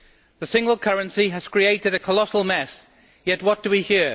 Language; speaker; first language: English; native; English